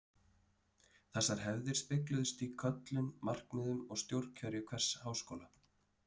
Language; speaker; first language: Icelandic; native; Icelandic